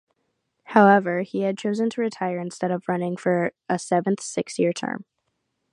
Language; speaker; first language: English; native; English